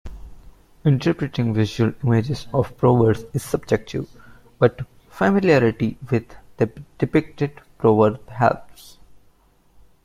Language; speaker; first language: English; non-native, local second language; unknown